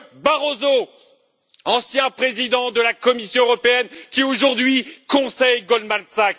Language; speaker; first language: French; native; French